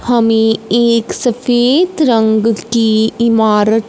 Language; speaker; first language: Hindi; non-native, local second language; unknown